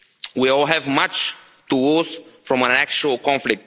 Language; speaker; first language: English; non-native, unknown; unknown